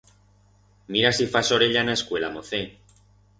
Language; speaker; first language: Aragonese; non-native, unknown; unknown